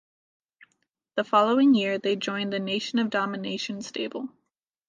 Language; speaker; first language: English; native; English